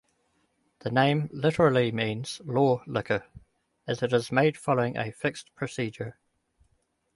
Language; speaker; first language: English; native; English